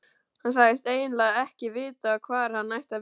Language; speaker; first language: Icelandic; native; Icelandic